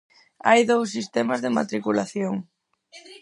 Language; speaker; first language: Galician; non-native, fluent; Spanish